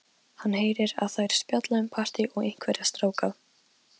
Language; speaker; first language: Icelandic; non-native, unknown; Polish